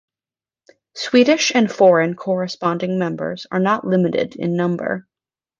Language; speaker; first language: English; native; English